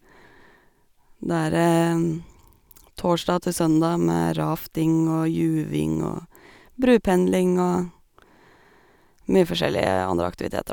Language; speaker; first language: Norwegian; native; Norwegian